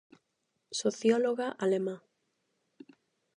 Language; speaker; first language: Galician; non-native, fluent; Spanish